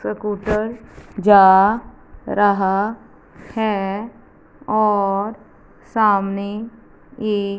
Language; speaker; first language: Hindi; non-native, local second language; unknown